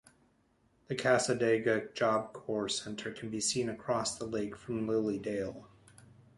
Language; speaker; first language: English; native; English